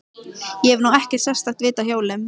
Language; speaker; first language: Icelandic; native; Icelandic